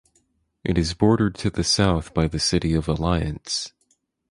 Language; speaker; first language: English; native; English